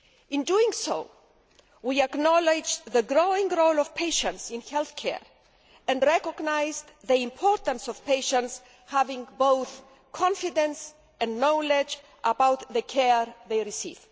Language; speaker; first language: English; non-native, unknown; Greek